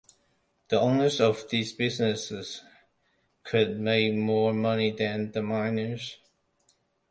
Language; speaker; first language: English; non-native, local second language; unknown